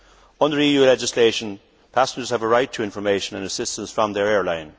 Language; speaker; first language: English; native; English